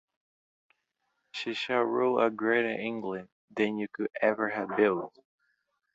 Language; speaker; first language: English; non-native, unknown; Portuguese